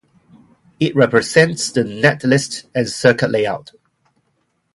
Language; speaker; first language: English; non-native, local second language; Cantonese